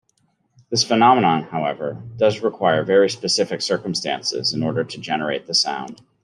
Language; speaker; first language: English; native; English